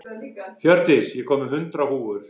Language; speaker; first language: Icelandic; non-native, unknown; English